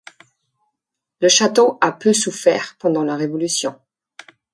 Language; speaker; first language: French; non-native, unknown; German